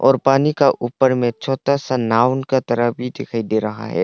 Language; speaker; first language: Hindi; non-native, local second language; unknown